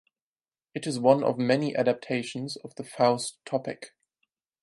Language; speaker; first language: English; non-native, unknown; German